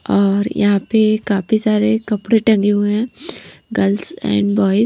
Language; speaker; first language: Hindi; non-native, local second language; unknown